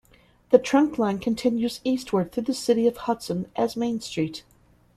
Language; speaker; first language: English; native; English